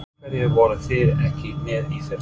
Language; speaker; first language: Icelandic; non-native, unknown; English